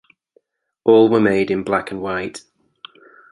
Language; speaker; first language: English; native; English